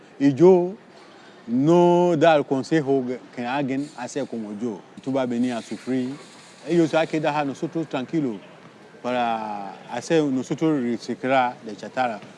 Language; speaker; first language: Spanish; non-native, learner; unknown